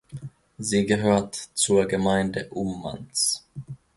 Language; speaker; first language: German; non-native, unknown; Finnish